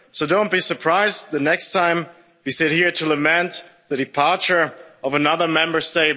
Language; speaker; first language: English; non-native, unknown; German